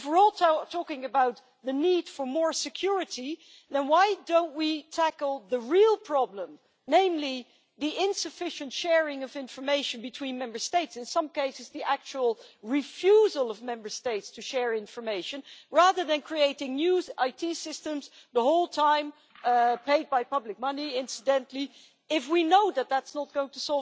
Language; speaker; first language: English; non-native, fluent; Dutch